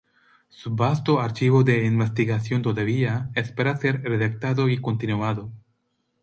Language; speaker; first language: Spanish; non-native, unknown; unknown